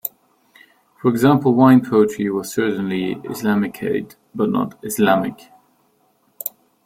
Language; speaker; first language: English; non-native, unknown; German